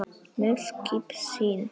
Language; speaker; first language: Icelandic; non-native, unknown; Polish